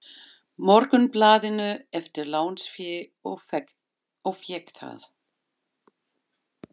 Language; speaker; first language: Icelandic; non-native, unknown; German